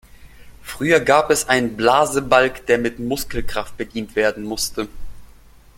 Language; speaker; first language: German; non-native, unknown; Russian